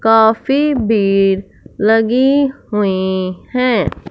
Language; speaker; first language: Hindi; non-native, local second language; Punjabi